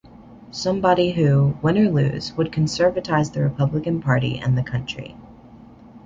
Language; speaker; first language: English; native; English